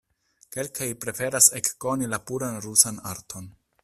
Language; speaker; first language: Esperanto; non-native, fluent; Italian